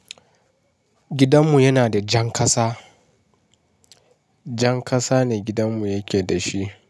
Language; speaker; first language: Hausa; non-native, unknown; Yoruba